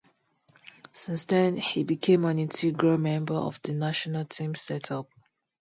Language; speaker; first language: English; non-native, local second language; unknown